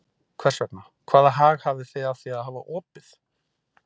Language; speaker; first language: Icelandic; native; Icelandic